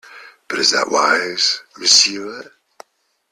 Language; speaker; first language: English; native; English